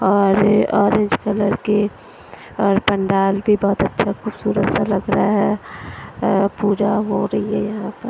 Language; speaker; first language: Hindi; native; Hindi